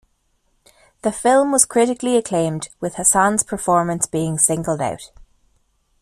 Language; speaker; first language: English; native; English